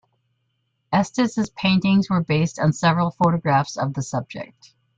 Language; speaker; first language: English; native; English